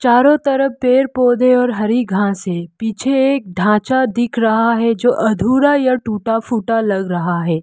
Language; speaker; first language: Hindi; non-native, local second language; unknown